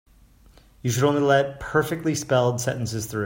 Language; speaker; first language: English; native; English